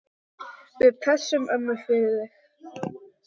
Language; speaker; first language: Icelandic; non-native, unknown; English